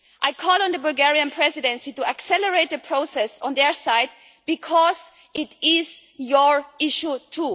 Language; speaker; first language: English; non-native, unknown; German